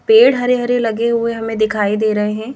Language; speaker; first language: Hindi; native; Hindi